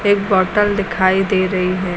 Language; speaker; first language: Hindi; native; Hindi